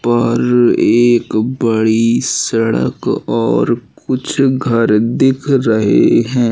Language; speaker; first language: Hindi; native; Hindi